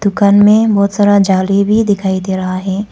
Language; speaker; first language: Hindi; non-native, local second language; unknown